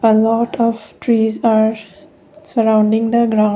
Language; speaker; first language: English; non-native, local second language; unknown